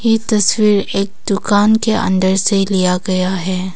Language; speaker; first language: Hindi; non-native, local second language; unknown